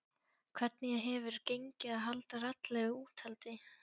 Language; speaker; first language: Icelandic; non-native, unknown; Polish